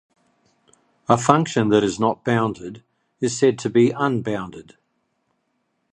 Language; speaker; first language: English; native; English